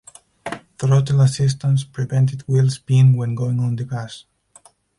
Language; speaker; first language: English; non-native, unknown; Spanish